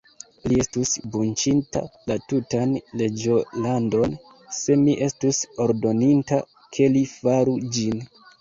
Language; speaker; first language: Esperanto; non-native, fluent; Kinyarwanda